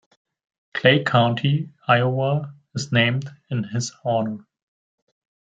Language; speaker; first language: English; non-native, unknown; German